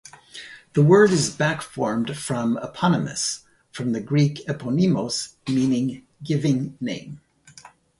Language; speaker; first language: English; native; English